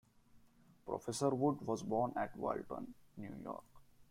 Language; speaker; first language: English; non-native, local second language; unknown